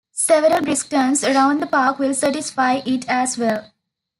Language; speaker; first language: English; non-native, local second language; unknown